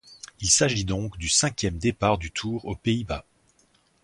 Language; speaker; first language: French; native; French